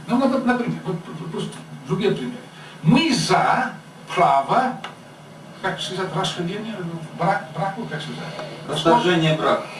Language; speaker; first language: Russian; non-native, fluent; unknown